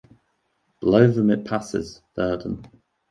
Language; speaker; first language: English; native; English